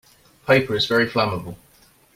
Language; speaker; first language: English; native; English